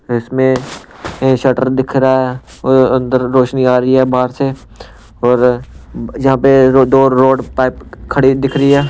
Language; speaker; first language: Hindi; non-native, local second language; Punjabi